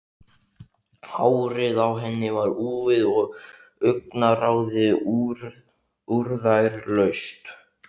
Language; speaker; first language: Icelandic; native; Icelandic